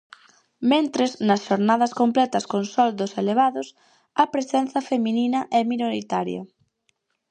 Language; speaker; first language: Galician; native; Galician